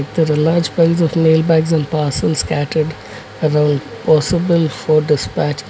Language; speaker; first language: English; non-native, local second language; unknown